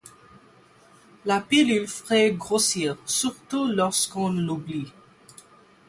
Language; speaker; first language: French; non-native, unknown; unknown